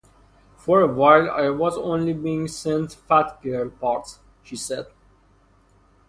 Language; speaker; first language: English; non-native, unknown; Persian